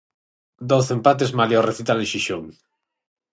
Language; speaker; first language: Galician; non-native, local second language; Spanish